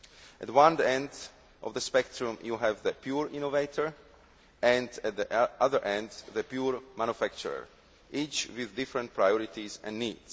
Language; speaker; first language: English; non-native, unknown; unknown